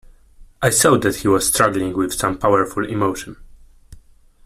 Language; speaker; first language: English; non-native, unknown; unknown